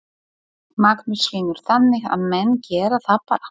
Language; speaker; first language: Icelandic; non-native, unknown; Polish